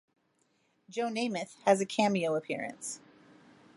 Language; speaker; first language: English; native; English